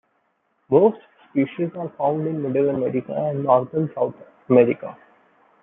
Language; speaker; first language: English; non-native, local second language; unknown